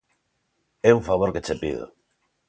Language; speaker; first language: Galician; non-native, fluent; Spanish